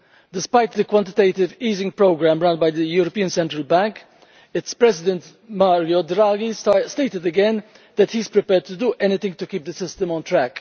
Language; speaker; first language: English; non-native, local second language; Maltese